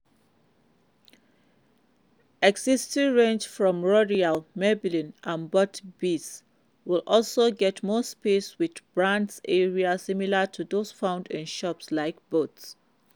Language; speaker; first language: English; non-native, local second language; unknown